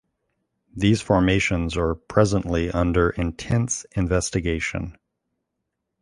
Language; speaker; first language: English; native; English